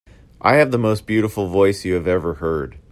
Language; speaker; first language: English; native; English